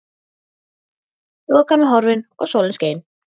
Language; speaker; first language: Icelandic; native; Icelandic